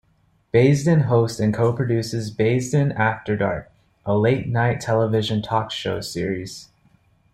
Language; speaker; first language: English; native; English